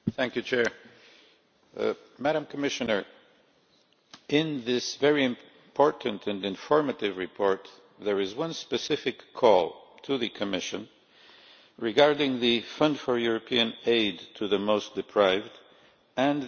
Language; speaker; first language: English; non-native, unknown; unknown